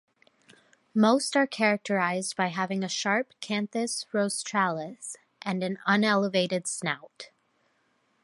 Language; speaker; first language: English; native; English